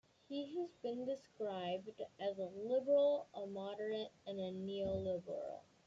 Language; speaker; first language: English; native; English